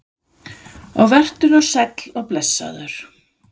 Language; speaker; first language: Icelandic; non-native, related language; Danish